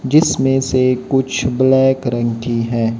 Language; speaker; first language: Hindi; native; Hindi